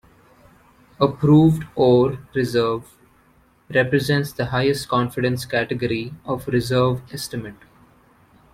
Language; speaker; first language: English; non-native, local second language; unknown